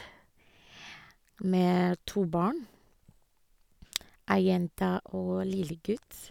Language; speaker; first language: Norwegian; non-native, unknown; Ga